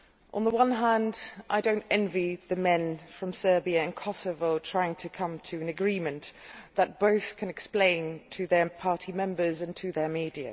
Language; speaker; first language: English; non-native, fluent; Dutch